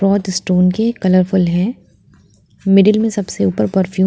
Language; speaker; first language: Hindi; native; Hindi